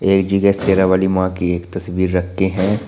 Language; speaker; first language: Hindi; native; Hindi